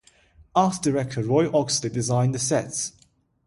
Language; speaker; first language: English; non-native, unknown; Chinese